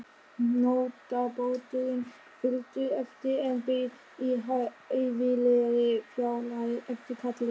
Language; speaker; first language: Icelandic; non-native, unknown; German